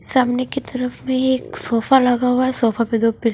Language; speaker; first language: Hindi; non-native, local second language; Punjabi